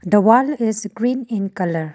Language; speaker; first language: English; non-native, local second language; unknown